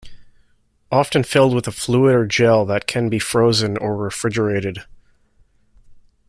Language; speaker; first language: English; native; English